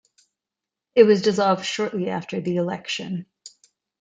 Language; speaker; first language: English; non-native, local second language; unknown